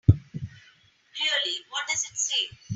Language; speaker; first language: English; non-native, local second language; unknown